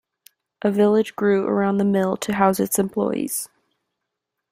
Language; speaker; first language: English; native; English